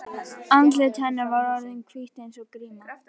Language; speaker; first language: Icelandic; native; Icelandic